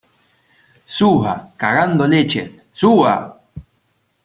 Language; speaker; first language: Spanish; native; Spanish